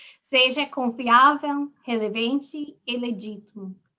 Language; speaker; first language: Portuguese; non-native, fluent; English